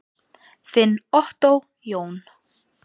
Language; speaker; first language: Icelandic; native; Icelandic